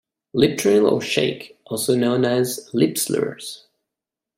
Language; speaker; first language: English; non-native, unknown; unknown